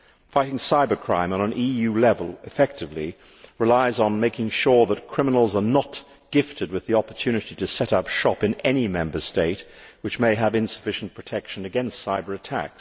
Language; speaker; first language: English; native; English